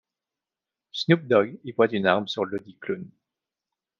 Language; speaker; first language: French; native; French